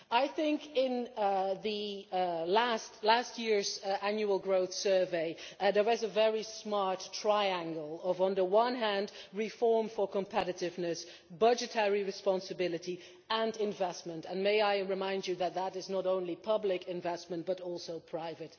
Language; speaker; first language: English; non-native, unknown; Dutch